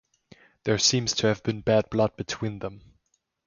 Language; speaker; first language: English; non-native, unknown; German